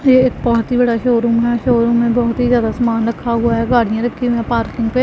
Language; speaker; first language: Hindi; non-native, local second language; Punjabi